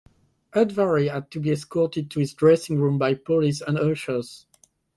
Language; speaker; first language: English; non-native, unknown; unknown